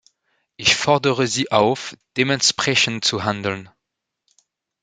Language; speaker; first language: German; non-native, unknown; French